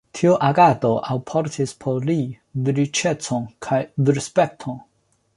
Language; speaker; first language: Esperanto; non-native, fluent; Chinese